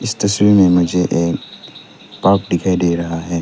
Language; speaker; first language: Hindi; non-native, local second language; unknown